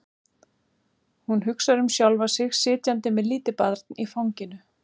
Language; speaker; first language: Icelandic; native; Icelandic